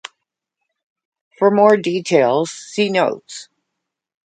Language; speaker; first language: English; native; English